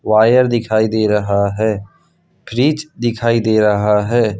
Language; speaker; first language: Hindi; non-native, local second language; Gujarati